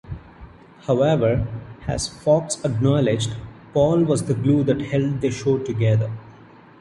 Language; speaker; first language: English; non-native, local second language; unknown